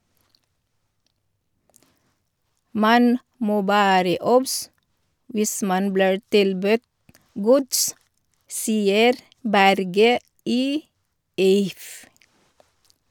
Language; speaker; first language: Norwegian; non-native, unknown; Filipino